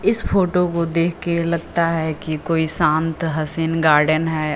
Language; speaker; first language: Hindi; native; Hindi